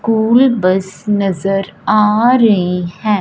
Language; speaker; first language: Hindi; non-native, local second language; Punjabi